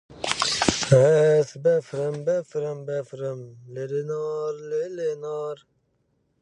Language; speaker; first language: English; native; English